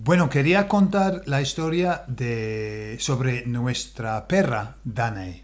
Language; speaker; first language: Spanish; non-native, fluent; English